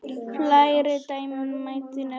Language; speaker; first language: Icelandic; non-native, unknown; Polish